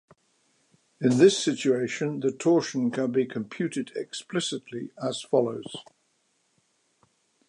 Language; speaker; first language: English; native; English